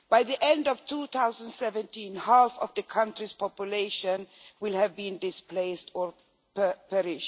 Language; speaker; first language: English; non-native, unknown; Swedish